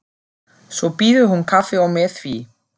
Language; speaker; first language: Icelandic; non-native, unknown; German